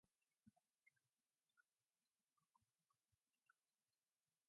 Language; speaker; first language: English; non-native, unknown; Mongolian